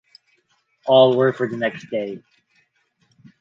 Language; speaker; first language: English; non-native, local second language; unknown